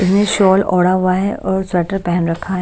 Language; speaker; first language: Hindi; non-native, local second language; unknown